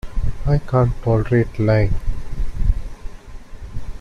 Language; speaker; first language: English; non-native, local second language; Tamil